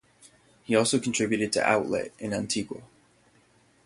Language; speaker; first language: English; native; English